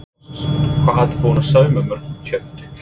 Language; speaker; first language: Icelandic; non-native, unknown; English